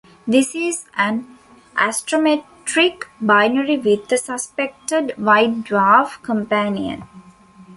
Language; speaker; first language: English; non-native, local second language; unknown